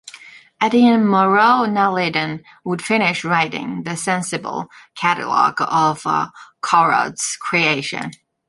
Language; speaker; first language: English; non-native, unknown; Chinese